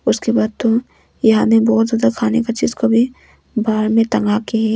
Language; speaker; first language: Hindi; non-native, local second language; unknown